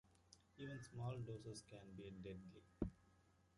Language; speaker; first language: English; native; English